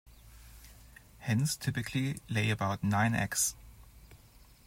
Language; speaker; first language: English; non-native, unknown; German